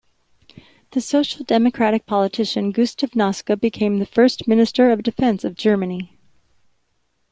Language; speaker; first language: English; native; English